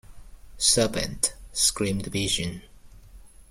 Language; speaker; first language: English; native; English